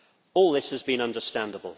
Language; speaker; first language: English; native; English